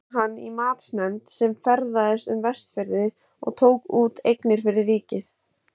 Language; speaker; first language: Icelandic; native; Icelandic